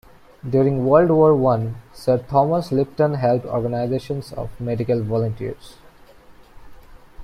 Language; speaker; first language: English; non-native, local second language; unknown